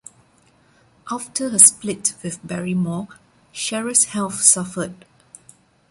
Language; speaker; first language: English; non-native, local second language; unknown